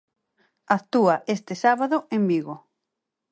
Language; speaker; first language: Galician; native; Galician